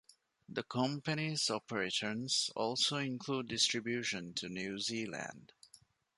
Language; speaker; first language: English; non-native, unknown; Divehi